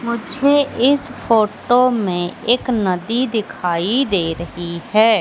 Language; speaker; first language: Hindi; native; Hindi